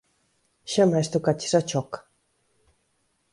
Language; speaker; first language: Galician; native; Galician